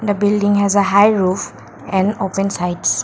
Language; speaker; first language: English; non-native, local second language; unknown